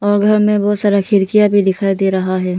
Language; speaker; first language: Hindi; early bilingual, other home language; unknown